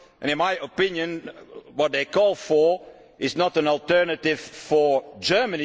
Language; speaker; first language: English; non-native, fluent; Dutch